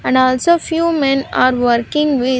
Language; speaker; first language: English; non-native, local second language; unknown